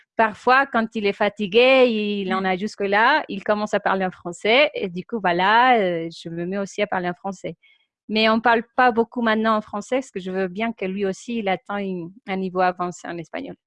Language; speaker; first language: French; non-native, fluent; Spanish